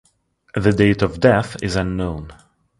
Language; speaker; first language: English; non-native, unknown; Russian